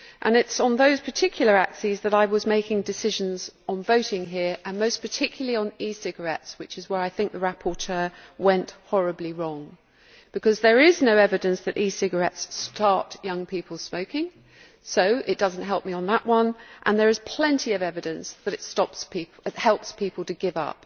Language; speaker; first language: English; native; English